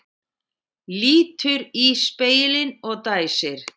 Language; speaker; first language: Icelandic; native; Icelandic